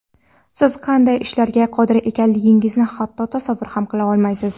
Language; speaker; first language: Uzbek; non-native, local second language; Kara-Kalpak